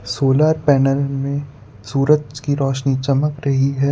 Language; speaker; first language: Hindi; non-native, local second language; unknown